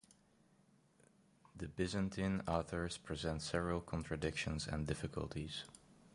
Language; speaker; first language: English; native; English